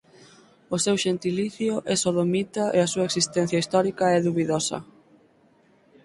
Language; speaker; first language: Galician; native; Galician